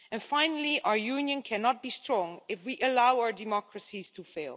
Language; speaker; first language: English; non-native, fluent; Dutch